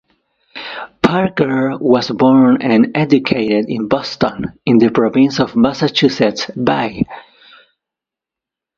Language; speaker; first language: English; native; English